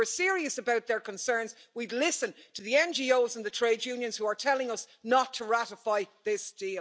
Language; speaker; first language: English; native; English